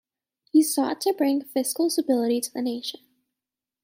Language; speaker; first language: English; native; English